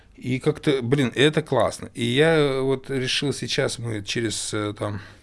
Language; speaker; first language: Russian; native; Russian